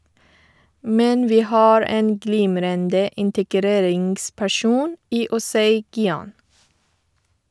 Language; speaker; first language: Norwegian; non-native, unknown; Persian